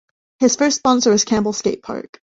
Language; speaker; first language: English; native; English